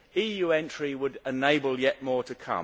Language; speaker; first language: English; native; English